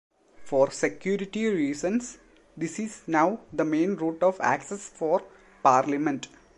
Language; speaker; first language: English; non-native, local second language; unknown